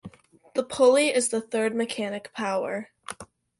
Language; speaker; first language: English; native; English